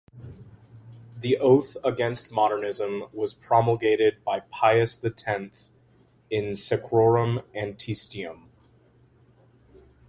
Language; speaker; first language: English; native; English